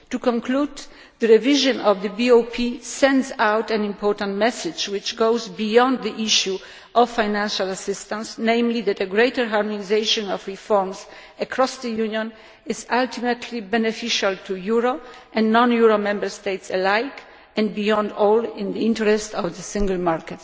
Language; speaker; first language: English; non-native, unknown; Polish